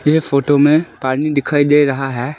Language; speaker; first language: Hindi; early bilingual, other home language; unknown